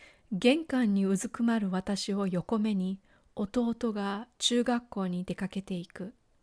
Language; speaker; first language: Japanese; native; Japanese